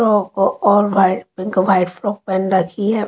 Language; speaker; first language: Hindi; native; Hindi